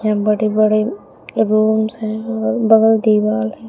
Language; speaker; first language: Hindi; native; Hindi